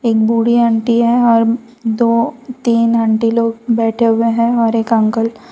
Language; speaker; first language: Hindi; non-native, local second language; Gujarati